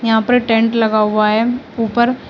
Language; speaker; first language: Hindi; native; Hindi